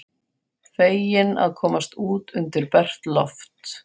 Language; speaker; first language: Icelandic; non-native, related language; Faroese